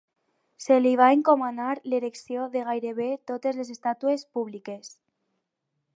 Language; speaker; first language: Catalan; non-native, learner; Spanish